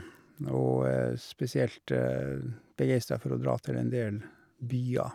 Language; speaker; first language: Norwegian; native; Norwegian